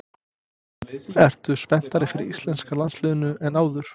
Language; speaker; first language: Icelandic; non-native, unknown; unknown